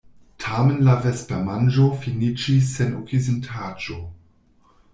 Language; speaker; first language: Esperanto; non-native, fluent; German